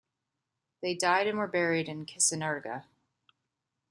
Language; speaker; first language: English; native; English